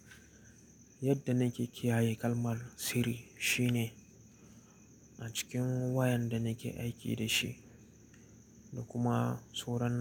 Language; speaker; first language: Hausa; native; Hausa